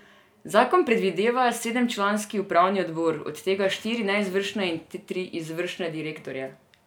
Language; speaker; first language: Slovenian; non-native, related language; Serbian